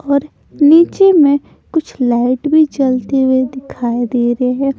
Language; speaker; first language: Hindi; non-native, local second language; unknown